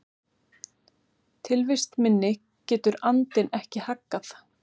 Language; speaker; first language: Icelandic; native; Icelandic